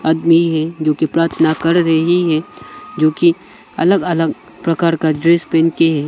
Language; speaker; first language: Hindi; non-native, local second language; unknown